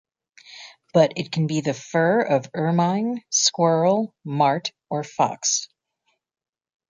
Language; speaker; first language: English; native; English